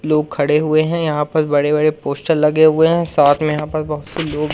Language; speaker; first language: Hindi; native; Hindi